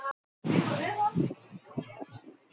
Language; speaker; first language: Icelandic; non-native, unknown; Russian